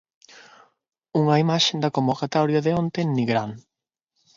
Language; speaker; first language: Galician; non-native, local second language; Spanish